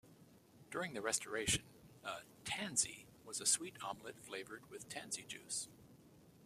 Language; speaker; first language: English; native; English